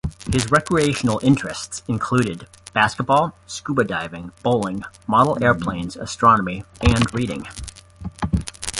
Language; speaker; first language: English; native; English